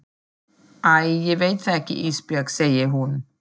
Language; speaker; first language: Icelandic; non-native, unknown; German